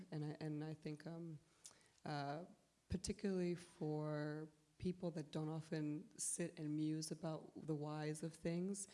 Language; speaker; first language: English; early bilingual, other home language; Polish